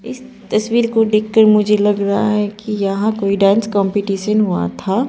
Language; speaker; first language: Hindi; non-native, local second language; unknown